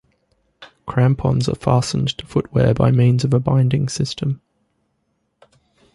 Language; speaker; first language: English; native; English